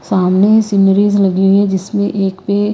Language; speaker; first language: Hindi; native; Hindi